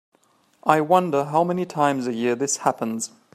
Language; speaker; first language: English; native; English